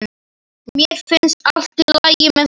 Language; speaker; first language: Icelandic; non-native, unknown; Slovak